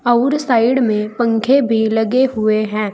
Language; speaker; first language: Hindi; native; Hindi